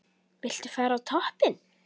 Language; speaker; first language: Icelandic; native; Icelandic